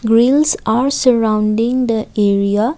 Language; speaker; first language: English; non-native, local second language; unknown